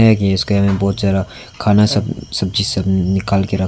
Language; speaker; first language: Hindi; non-native, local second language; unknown